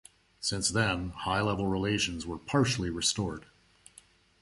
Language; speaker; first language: English; native; English